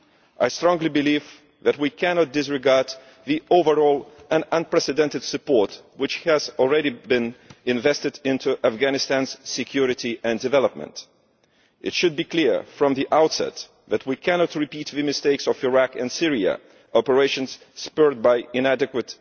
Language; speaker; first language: English; non-native, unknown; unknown